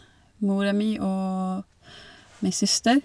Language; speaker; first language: Norwegian; non-native, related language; Swedish